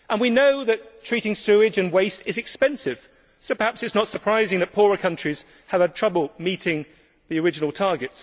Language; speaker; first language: English; native; English